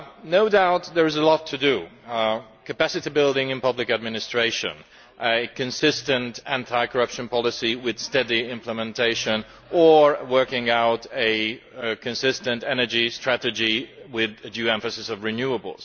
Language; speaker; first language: English; non-native, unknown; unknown